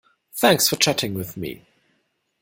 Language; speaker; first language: English; non-native, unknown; German